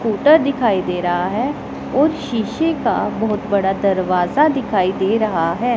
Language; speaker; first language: Hindi; non-native, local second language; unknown